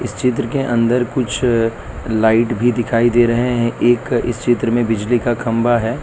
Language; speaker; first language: Hindi; non-native, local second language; Gujarati